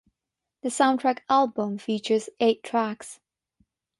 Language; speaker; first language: English; non-native, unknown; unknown